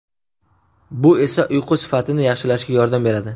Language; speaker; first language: Uzbek; native; Uzbek